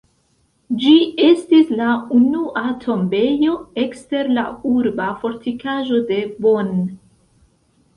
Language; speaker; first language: Esperanto; non-native, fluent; Central Kurdish